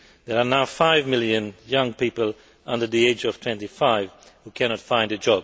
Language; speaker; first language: English; non-native, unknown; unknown